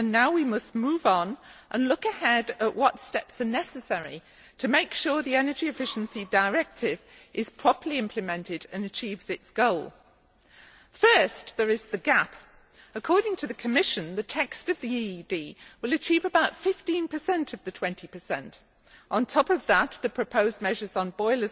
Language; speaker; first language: English; native; English